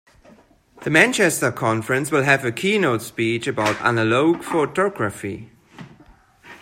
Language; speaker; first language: English; non-native, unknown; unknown